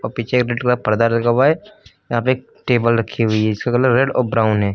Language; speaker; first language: Hindi; native; Hindi